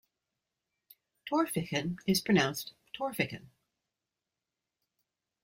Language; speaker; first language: English; native; English